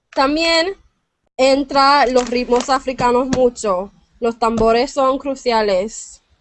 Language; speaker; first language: Spanish; non-native, fluent; English